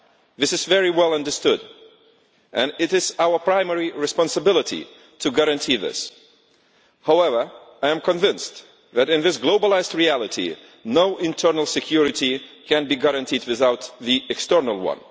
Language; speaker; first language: English; non-native, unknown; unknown